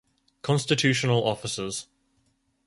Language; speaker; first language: English; native; English